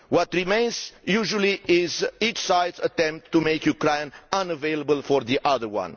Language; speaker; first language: English; non-native, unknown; Romanian